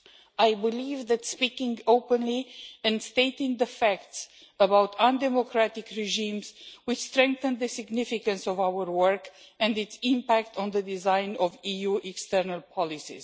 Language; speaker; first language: English; non-native, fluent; Romanian